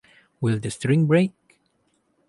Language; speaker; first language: English; non-native, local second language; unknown